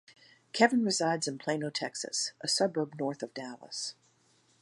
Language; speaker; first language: English; native; English